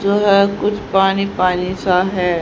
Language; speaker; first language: Hindi; native; Hindi